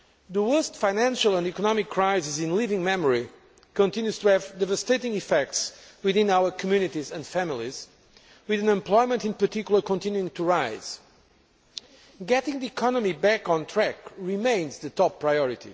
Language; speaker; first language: English; non-native, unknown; Portuguese